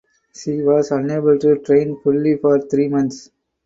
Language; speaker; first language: English; non-native, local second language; Tamil